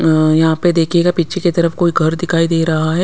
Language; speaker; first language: Hindi; non-native, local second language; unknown